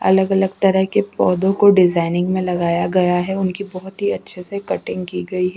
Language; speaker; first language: Hindi; native; Hindi